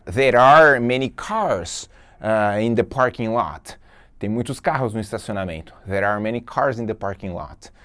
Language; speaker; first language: English; non-native, fluent; Portuguese